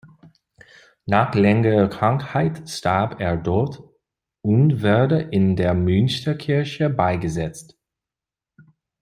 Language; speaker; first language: German; non-native, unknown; English